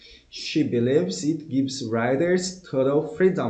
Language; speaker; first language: English; non-native, fluent; Portuguese